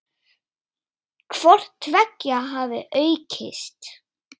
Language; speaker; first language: Icelandic; native; Icelandic